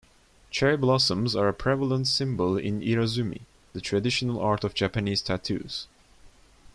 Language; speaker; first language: English; non-native, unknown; Turkish